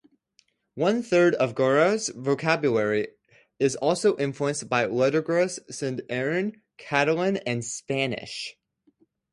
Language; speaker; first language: English; native; English